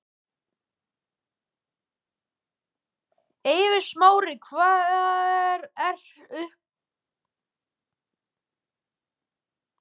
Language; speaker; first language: Icelandic; native; Icelandic